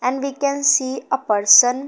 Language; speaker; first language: English; non-native, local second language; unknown